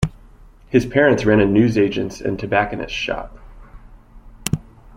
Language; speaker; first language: English; native; English